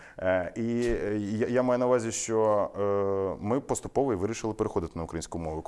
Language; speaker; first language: Ukrainian; non-native, local second language; Russian